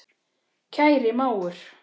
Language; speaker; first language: Icelandic; native; Icelandic